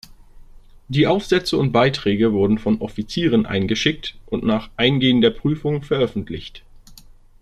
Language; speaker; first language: German; native; German